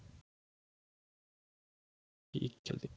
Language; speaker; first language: Icelandic; non-native, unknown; Polish